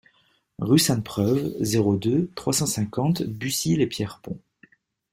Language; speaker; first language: French; native; French